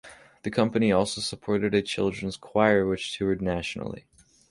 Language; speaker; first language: English; native; English